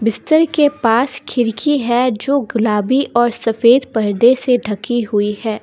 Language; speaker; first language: Hindi; non-native, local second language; Assamese